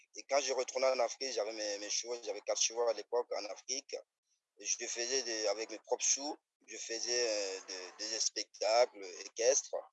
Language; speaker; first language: French; non-native, local second language; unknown